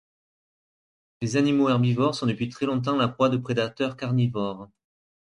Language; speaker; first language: French; native; French